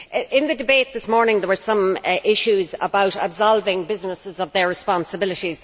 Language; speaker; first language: English; native; English